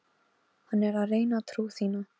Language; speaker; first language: Icelandic; non-native, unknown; Polish